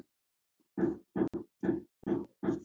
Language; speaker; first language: Icelandic; native; Icelandic